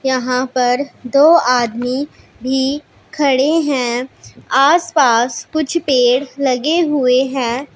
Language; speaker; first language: Hindi; non-native, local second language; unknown